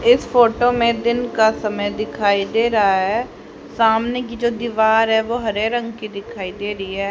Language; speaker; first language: Hindi; native; Hindi